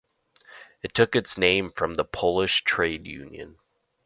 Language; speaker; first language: English; native; English